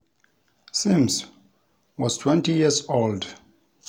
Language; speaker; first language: English; non-native, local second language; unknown